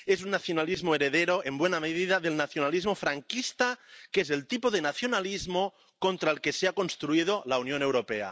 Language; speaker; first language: Spanish; non-native, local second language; Catalan